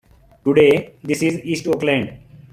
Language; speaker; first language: English; non-native, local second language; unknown